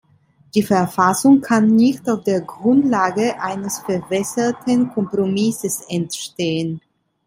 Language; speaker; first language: German; non-native, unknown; Italian